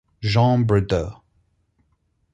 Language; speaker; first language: English; native; English